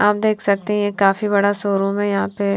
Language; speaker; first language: Hindi; non-native, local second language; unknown